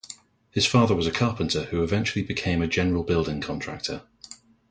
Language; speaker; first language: English; native; English